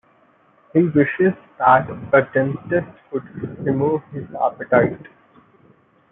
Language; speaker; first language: English; non-native, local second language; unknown